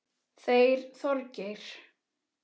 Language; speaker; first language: Icelandic; native; Icelandic